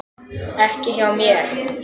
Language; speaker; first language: Icelandic; native; Icelandic